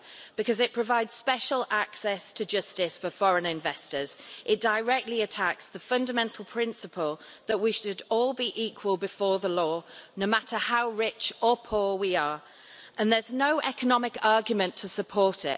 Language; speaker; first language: English; native; English